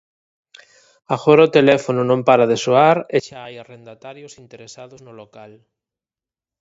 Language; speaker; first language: Galician; native; Galician